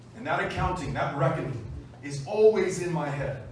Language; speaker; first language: English; native; English